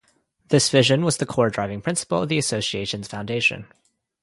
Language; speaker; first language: English; non-native, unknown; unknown